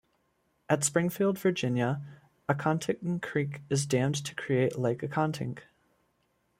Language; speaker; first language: English; native; English